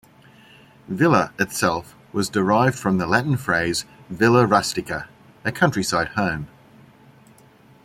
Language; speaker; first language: English; native; English